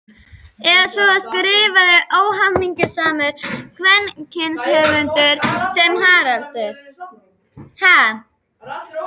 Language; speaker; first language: Icelandic; native; Icelandic